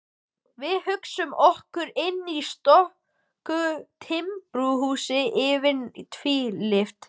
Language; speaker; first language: Icelandic; native; Icelandic